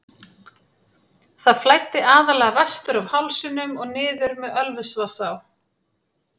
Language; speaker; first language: Icelandic; native; Icelandic